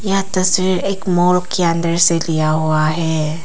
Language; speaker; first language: Hindi; non-native, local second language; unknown